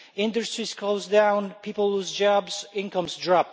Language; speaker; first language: English; non-native, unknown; Polish